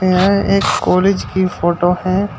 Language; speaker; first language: Hindi; native; Hindi